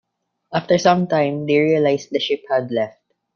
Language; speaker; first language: English; non-native, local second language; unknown